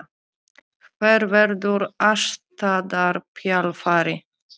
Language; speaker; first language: Icelandic; non-native, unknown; Polish